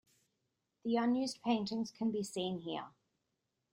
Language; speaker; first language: English; native; English